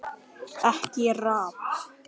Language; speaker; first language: Icelandic; native; Icelandic